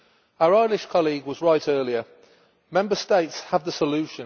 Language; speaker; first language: English; native; English